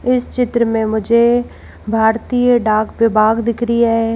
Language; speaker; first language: Hindi; native; Hindi